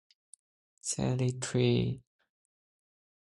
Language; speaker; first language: English; non-native, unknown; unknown